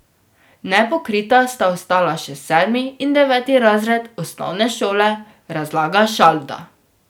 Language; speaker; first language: Slovenian; native; Slovenian